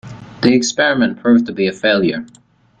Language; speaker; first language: English; native; English